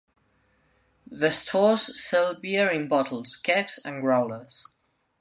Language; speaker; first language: English; non-native, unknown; Spanish